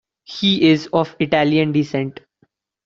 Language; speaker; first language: English; non-native, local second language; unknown